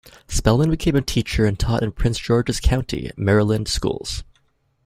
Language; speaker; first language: English; native; English